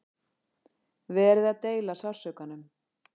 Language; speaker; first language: Icelandic; native; Icelandic